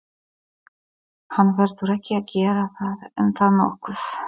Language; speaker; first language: Icelandic; non-native, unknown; Polish